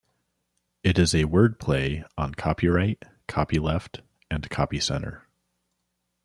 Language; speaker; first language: English; native; English